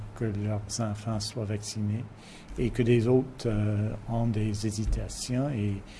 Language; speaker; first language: French; non-native, fluent; English